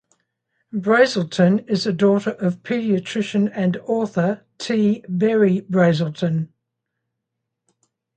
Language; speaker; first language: English; native; English